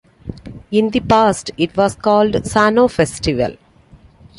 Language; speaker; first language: English; non-native, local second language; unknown